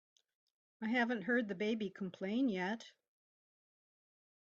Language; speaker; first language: English; native; English